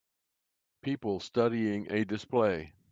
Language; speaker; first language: English; native; English